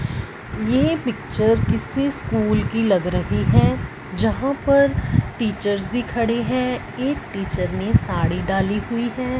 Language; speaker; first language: Hindi; non-native, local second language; Punjabi